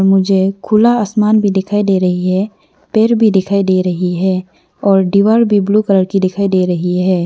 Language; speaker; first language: Hindi; non-native, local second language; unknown